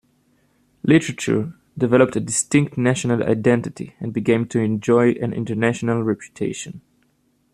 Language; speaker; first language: English; native; English